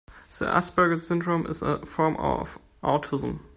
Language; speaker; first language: English; non-native, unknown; German